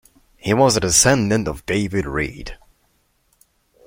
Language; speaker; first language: English; non-native, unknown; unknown